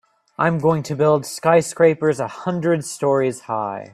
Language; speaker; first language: English; native; English